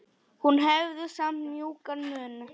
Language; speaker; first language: Icelandic; non-native, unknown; Polish